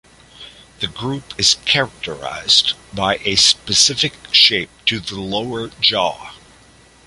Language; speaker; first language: English; native; English